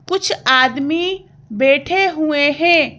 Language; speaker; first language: Hindi; native; Hindi